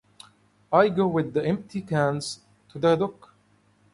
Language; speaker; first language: English; non-native, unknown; Arabic